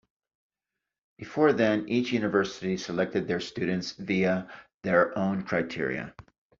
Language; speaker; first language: English; native; English